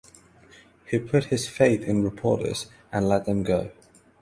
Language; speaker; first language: English; non-native, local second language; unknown